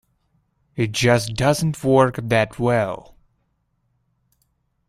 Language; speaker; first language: English; non-native, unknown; Russian